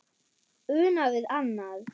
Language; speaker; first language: Icelandic; non-native, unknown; German